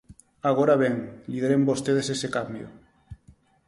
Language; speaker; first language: Galician; non-native, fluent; Spanish